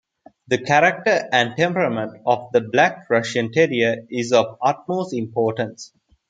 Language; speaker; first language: English; non-native, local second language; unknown